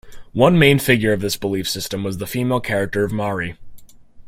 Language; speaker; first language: English; native; English